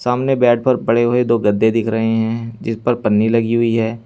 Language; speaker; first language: Hindi; native; Hindi